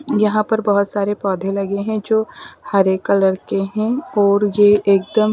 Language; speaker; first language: Hindi; native; Hindi